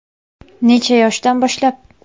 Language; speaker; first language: Uzbek; native; Uzbek